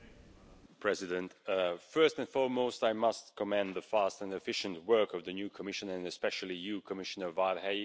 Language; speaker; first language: English; non-native, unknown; Hungarian